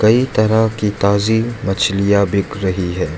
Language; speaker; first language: Hindi; non-native, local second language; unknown